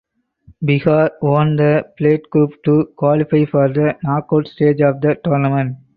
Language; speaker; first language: English; non-native, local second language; Tamil